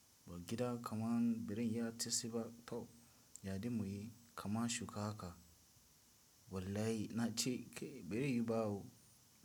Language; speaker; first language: Hausa; non-native, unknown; Tiv